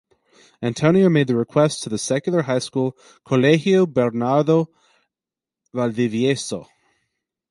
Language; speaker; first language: English; native; English